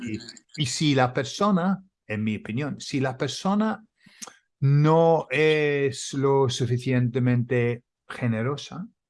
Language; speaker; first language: Spanish; non-native, fluent; English